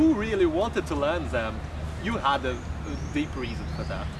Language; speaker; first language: English; non-native, fluent; Portuguese